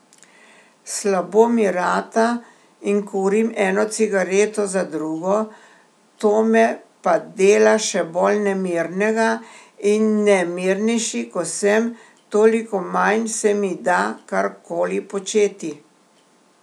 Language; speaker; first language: Slovenian; native; Slovenian